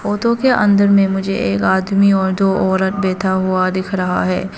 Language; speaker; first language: Hindi; early bilingual, other home language; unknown